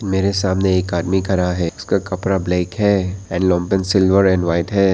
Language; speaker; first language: Hindi; non-native, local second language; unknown